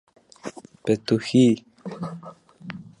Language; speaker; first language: Latvian; non-native, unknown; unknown